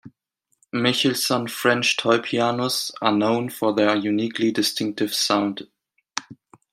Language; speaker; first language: English; non-native, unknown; German